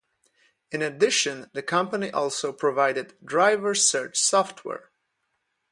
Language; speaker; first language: English; non-native, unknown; Polish